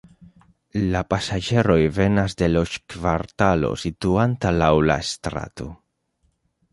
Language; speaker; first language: Esperanto; non-native, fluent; Spanish